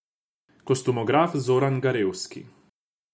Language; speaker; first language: Slovenian; non-native, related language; Croatian